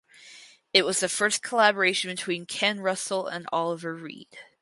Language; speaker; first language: English; native; English